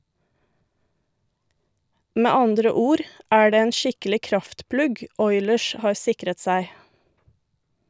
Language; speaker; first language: Norwegian; native; Norwegian